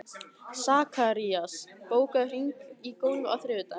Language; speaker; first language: Icelandic; native; Icelandic